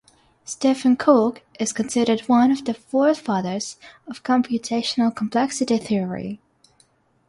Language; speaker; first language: English; non-native, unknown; Russian